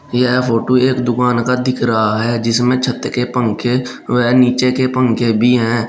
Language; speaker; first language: Hindi; native; Hindi